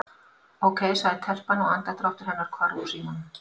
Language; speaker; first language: Icelandic; native; Icelandic